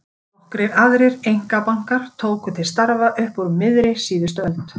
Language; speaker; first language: Icelandic; native; Icelandic